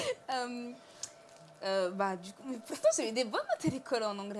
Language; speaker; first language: French; native; French